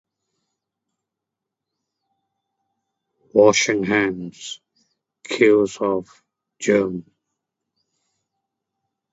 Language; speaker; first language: English; non-native, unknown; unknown